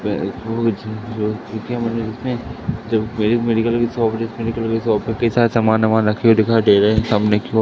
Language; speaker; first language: Hindi; native; Hindi